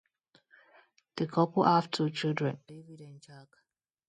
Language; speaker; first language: English; non-native, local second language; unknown